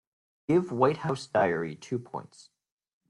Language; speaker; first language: English; native; English